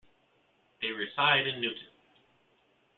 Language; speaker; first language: English; native; English